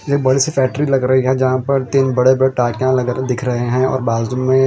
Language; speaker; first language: Hindi; non-native, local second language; Punjabi